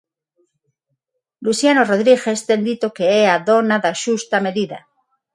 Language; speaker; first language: Galician; non-native, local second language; Spanish